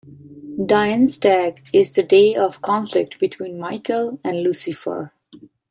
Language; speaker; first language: English; non-native, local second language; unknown